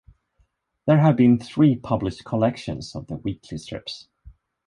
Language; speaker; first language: English; non-native, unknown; Swedish